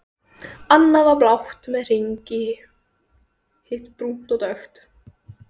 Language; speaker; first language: Icelandic; native; Icelandic